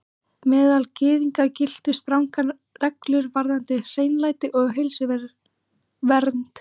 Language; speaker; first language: Icelandic; native; Icelandic